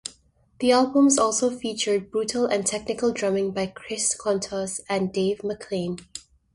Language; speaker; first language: English; native; English